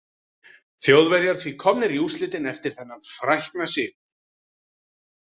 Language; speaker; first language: Icelandic; native; Icelandic